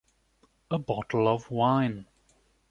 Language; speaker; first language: English; non-native, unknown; German